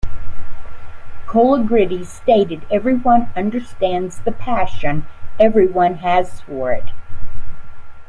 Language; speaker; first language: English; native; English